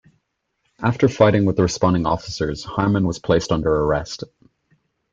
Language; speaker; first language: English; native; English